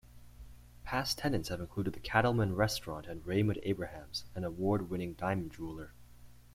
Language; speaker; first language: English; native; English